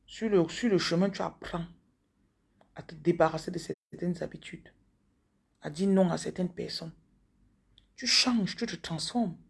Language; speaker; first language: French; non-native, local second language; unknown